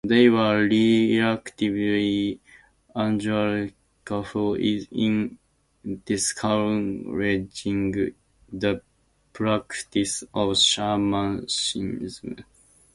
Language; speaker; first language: English; native; English